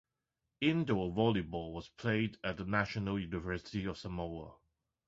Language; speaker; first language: English; non-native, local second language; Cantonese